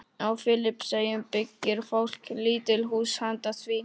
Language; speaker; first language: Icelandic; non-native, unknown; Polish